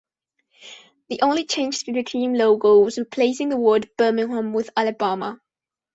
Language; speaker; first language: English; non-native, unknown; Spanish